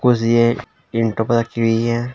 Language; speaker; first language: Hindi; native; Hindi